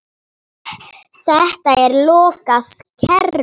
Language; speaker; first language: Icelandic; non-native, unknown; Polish